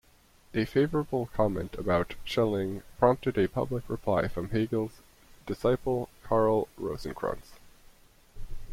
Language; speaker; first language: English; native; English